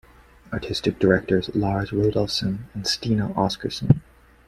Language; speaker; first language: English; native; English